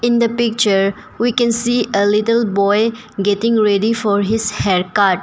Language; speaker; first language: English; non-native, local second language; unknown